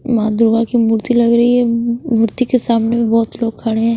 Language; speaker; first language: Hindi; non-native, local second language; Punjabi